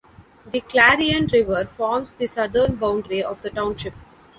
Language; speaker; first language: English; non-native, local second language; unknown